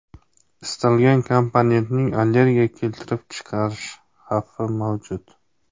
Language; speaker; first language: Uzbek; native; Uzbek